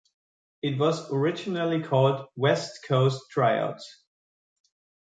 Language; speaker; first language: English; non-native, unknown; German